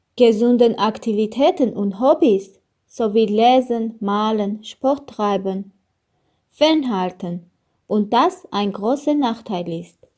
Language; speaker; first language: German; non-native, learner; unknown